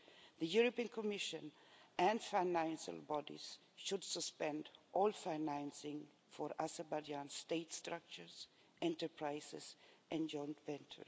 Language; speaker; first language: English; non-native, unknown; Swedish